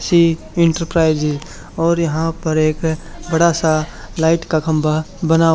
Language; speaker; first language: Hindi; native; Hindi